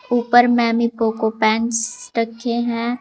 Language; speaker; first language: Hindi; native; Hindi